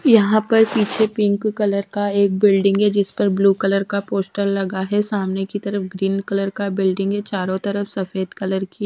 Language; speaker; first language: Hindi; native; Hindi